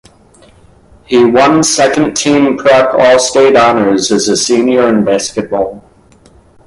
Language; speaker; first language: English; native; English